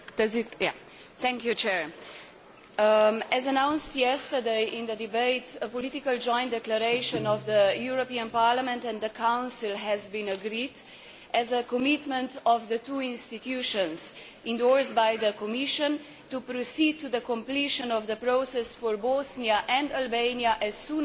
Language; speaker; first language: English; non-native, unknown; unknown